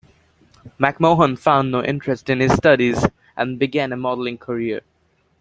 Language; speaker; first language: English; native; English